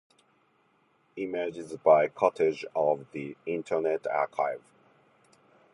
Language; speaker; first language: English; non-native, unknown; Japanese